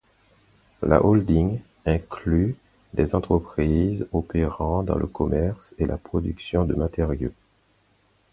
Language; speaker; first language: French; non-native, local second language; Haitian Creole